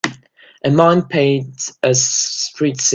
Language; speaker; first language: English; non-native, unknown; French